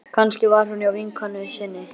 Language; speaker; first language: Icelandic; native; Icelandic